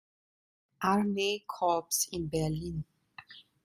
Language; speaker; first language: German; non-native, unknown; Italian